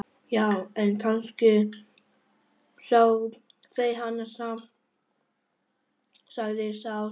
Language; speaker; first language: Icelandic; non-native, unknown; Vietnamese